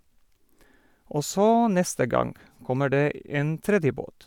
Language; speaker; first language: Norwegian; non-native, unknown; Polish